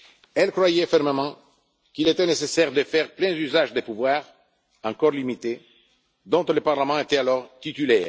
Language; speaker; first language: French; non-native, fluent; Italian